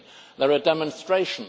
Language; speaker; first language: English; native; English